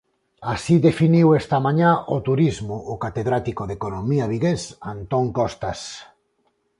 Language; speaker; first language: Galician; non-native, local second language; Spanish